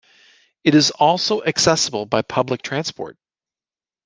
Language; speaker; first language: English; native; English